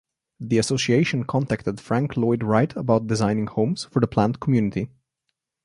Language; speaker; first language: English; non-native, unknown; Slovenian